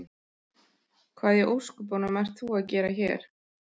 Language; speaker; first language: Icelandic; native; Icelandic